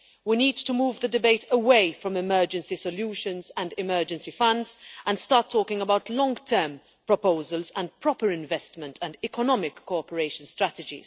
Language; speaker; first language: English; non-native, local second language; Maltese